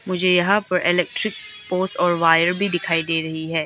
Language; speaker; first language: Hindi; early bilingual, other home language; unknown